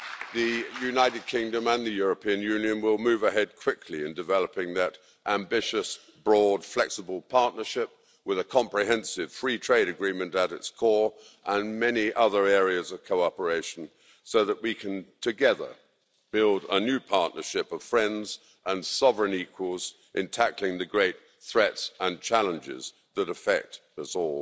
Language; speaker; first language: English; native; English